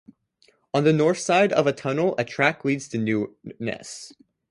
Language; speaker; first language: English; native; English